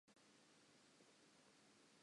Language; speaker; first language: English; non-native, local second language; Southern Sotho